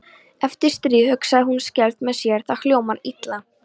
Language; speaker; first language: Icelandic; non-native, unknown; Polish